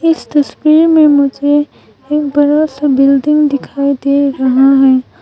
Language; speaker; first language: Hindi; early bilingual, other home language; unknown